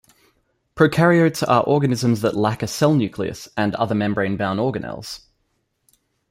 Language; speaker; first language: English; native; English